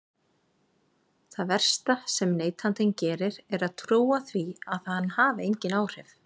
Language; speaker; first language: Icelandic; native; Icelandic